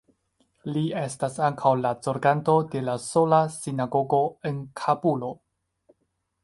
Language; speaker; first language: Esperanto; non-native, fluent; Chinese